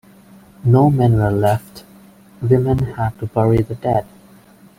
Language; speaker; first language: English; non-native, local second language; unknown